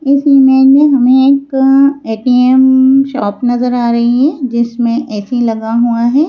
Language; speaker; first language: Hindi; native; Hindi